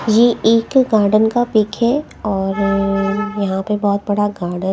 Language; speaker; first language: Hindi; non-native, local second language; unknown